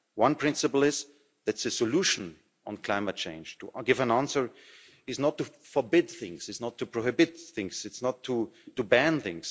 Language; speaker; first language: English; non-native, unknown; German